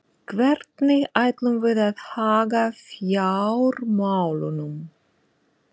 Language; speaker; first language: Icelandic; non-native, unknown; Russian